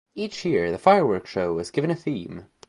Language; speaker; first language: English; native; English